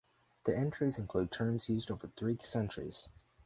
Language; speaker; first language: English; native; English